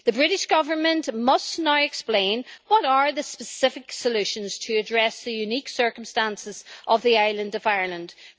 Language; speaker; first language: English; native; English